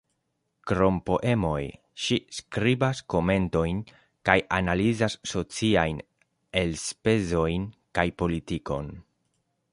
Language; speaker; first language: Esperanto; non-native, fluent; Spanish